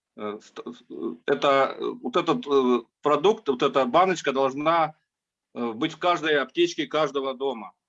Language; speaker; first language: Russian; native; Russian